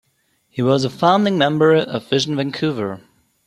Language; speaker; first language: English; non-native, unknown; German